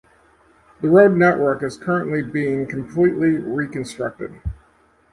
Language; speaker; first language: English; native; English